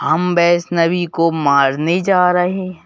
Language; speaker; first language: Hindi; native; Hindi